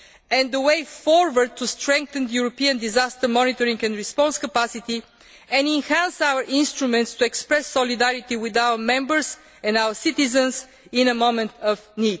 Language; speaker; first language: English; non-native, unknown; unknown